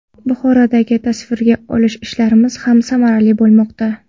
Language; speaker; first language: Uzbek; non-native, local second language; Kara-Kalpak